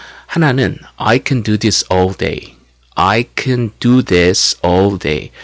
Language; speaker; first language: English; non-native, fluent; Korean